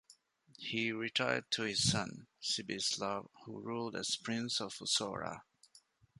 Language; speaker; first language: English; non-native, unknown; Divehi